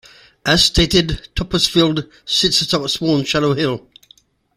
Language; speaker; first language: English; native; English